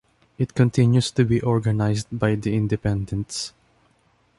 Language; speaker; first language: English; non-native, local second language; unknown